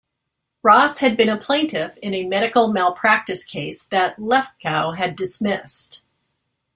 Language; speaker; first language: English; native; English